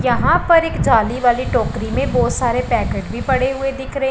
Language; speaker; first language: Hindi; non-native, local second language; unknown